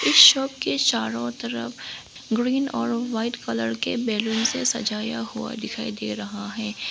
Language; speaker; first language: Hindi; non-native, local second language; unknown